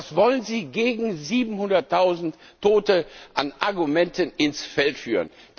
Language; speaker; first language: German; non-native, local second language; Luxembourgish